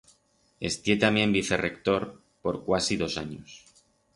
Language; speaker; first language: Aragonese; non-native, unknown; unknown